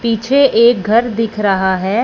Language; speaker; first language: Hindi; non-native, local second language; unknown